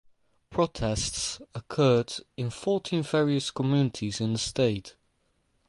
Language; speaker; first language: English; non-native, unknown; Dutch